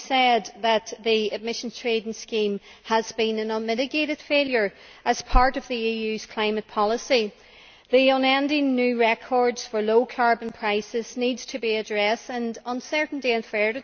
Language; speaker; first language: English; native; English